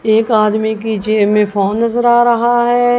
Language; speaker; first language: Hindi; non-native, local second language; Punjabi